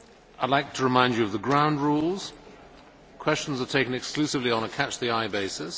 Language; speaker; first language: English; native; English